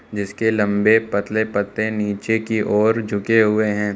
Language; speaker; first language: Hindi; native; Hindi